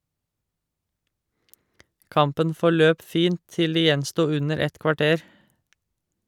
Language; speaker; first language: Norwegian; native; Norwegian